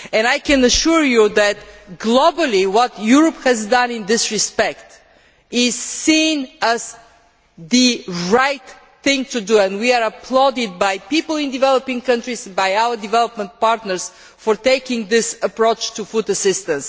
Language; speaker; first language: English; non-native, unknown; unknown